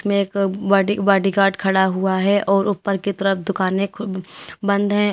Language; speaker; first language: Hindi; native; Hindi